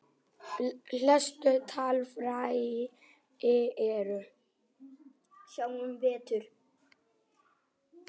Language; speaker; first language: Icelandic; native; Icelandic